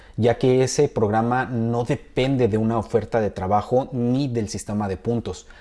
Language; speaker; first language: Spanish; native; Spanish